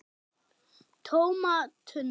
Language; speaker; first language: Icelandic; non-native, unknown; German